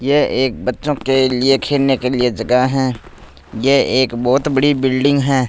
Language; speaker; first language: Hindi; non-native, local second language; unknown